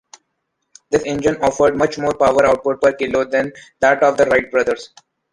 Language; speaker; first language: English; non-native, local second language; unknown